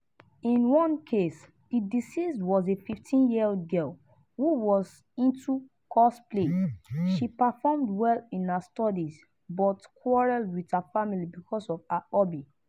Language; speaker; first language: English; non-native, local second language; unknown